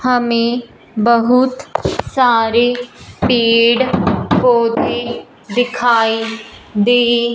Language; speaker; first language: Hindi; non-native, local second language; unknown